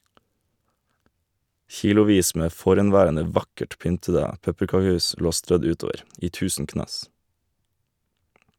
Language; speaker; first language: Norwegian; native; Norwegian